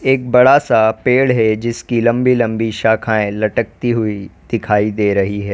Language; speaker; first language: Hindi; native; Hindi